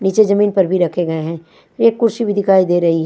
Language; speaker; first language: Hindi; non-native, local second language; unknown